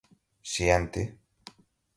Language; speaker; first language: Portuguese; non-native, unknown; Galician